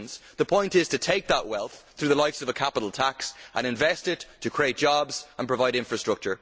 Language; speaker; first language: English; native; English